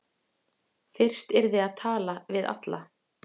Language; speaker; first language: Icelandic; native; Icelandic